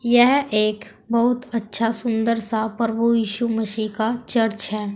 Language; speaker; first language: Hindi; native; Hindi